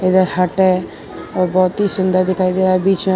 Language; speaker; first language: Hindi; non-native, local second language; Gujarati